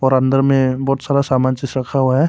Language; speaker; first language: Hindi; non-native, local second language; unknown